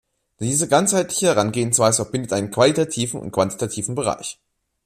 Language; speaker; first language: German; native; German